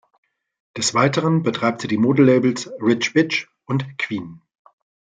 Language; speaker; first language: German; native; German